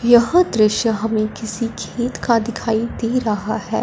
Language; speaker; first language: Hindi; non-native, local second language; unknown